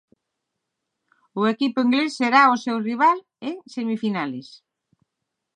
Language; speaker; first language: Galician; native; Galician